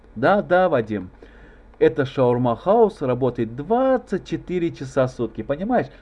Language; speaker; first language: Russian; non-native, local second language; Azerbaijani